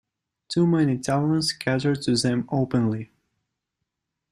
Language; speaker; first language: English; non-native, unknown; Russian